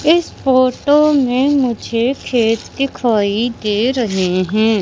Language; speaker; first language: Hindi; native; Hindi